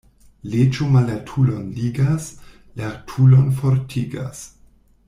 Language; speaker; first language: Esperanto; non-native, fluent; German